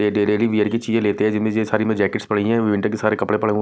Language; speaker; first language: Hindi; non-native, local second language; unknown